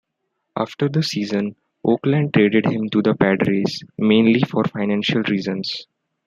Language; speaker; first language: English; non-native, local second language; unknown